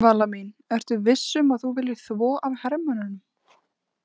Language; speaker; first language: Icelandic; native; Icelandic